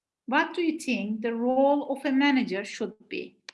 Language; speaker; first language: English; non-native, fluent; Turkish